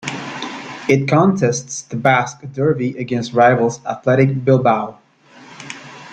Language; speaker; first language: English; native; English